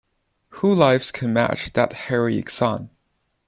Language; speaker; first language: English; non-native, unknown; Chinese